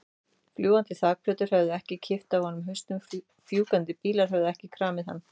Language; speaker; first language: Icelandic; native; Icelandic